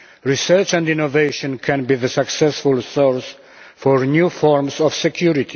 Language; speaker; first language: English; non-native, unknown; Polish